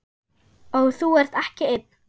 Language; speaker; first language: Icelandic; non-native, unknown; German